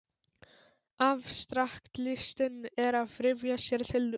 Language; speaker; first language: Icelandic; non-native, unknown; Polish